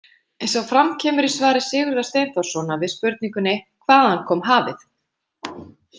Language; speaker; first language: Icelandic; native; Icelandic